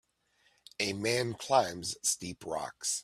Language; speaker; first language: English; native; English